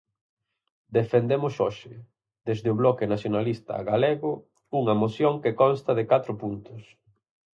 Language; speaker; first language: Galician; native; Galician